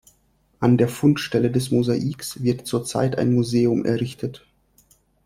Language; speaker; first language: German; non-native, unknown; Russian